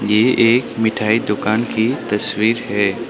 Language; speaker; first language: Hindi; non-native, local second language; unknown